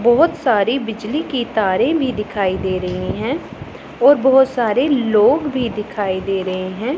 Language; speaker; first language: Hindi; non-native, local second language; Punjabi